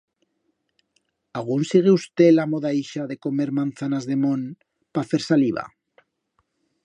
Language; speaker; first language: Aragonese; native; Aragonese